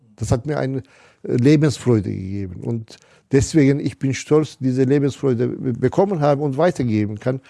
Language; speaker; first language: German; non-native, fluent; Turkish